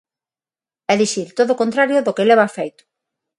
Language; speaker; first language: Galician; non-native, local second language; Spanish